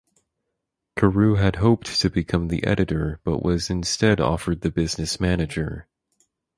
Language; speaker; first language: English; native; English